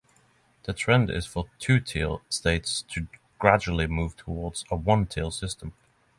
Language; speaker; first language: English; non-native, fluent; Norwegian